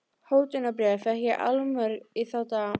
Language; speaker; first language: Icelandic; native; Icelandic